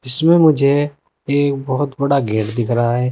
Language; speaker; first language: Hindi; native; Hindi